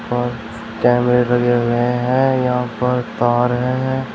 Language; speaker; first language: Hindi; native; Hindi